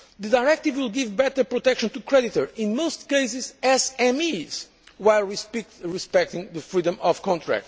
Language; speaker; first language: English; non-native, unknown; Portuguese